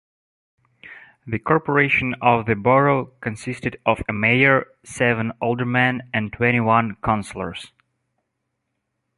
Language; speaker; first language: English; non-native, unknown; Russian